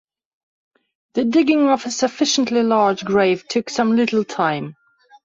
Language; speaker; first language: English; non-native, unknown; Belarusian